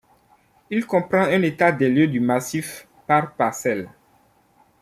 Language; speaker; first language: French; non-native, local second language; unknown